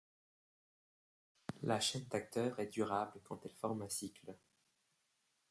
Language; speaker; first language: French; native; French